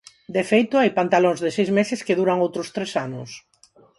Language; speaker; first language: Galician; non-native, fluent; Spanish